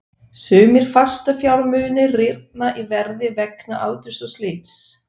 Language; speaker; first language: Icelandic; non-native, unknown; Swiss German